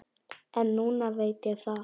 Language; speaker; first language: Icelandic; non-native, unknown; Polish